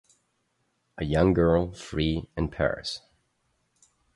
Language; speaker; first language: English; non-native, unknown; German